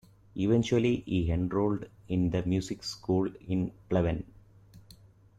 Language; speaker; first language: English; native; English